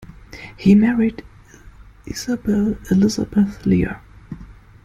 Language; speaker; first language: English; non-native, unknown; German